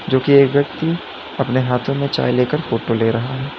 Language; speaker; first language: Hindi; native; Hindi